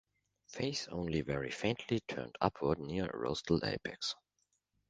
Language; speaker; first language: English; non-native, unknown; German